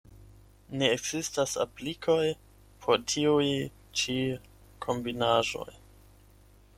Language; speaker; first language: Esperanto; non-native, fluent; German